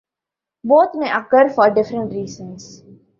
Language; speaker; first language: English; non-native, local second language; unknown